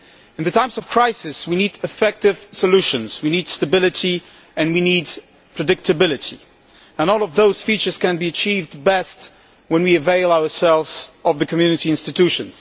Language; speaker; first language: English; non-native, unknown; Polish